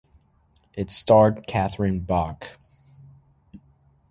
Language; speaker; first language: English; native; English